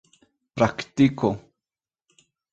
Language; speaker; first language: Esperanto; non-native, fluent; Spanish